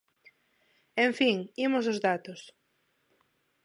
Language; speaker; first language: Galician; non-native, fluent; Spanish